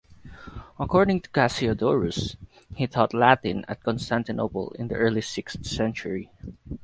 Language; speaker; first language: English; non-native, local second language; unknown